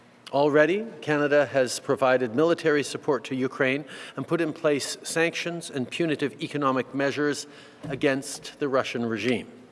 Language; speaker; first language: English; early bilingual, other home language; French